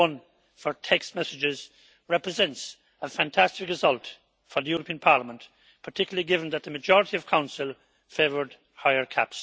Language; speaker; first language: English; native; English